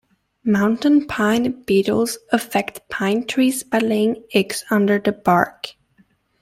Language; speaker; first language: English; native; English